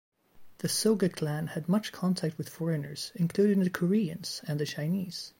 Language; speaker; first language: English; native; English